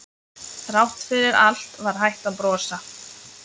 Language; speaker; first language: Icelandic; non-native, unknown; Lithuanian